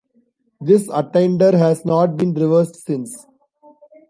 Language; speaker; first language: English; non-native, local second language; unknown